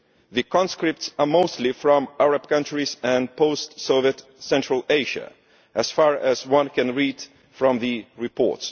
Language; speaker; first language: English; non-native, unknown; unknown